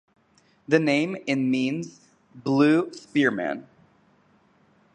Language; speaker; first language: English; native; English